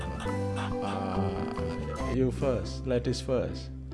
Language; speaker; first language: English; non-native, learner; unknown